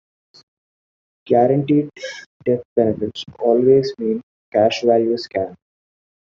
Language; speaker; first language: English; non-native, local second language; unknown